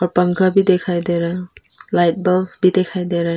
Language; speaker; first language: Hindi; non-native, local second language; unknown